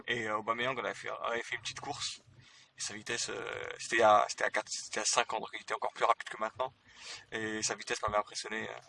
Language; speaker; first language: French; early bilingual, other home language; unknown